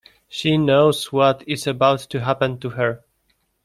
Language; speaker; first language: English; non-native, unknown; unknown